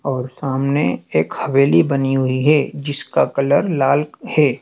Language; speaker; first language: Hindi; native; Hindi